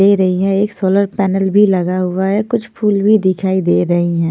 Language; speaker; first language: Hindi; non-native, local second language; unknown